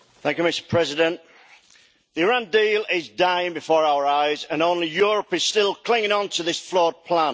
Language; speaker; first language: English; native; English